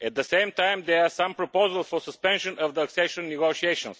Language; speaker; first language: English; non-native, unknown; Bulgarian